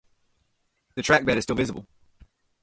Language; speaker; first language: English; native; English